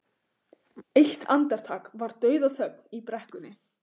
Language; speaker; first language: Icelandic; native; Icelandic